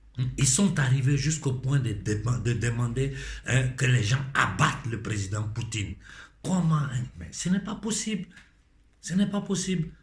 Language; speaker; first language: French; non-native, local second language; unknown